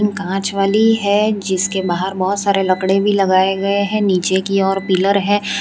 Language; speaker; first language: Hindi; non-native, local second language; Gujarati